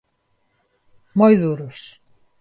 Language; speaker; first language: Galician; non-native, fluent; Spanish